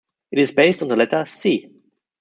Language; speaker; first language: English; non-native, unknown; German